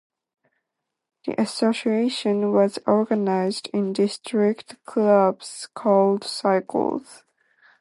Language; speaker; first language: English; non-native, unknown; Japanese